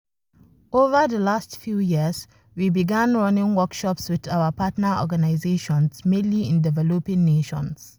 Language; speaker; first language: English; non-native, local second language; Hausa